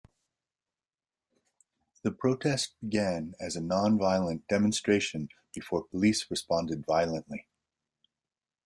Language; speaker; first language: English; native; English